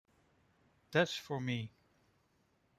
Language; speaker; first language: English; non-native, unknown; Dutch